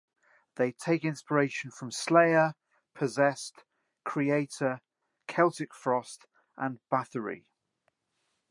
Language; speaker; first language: English; native; English